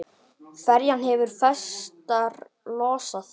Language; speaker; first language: Icelandic; native; Icelandic